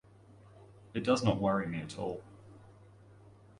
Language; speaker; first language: English; native; English